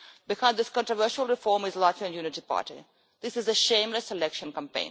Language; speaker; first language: English; non-native, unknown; Russian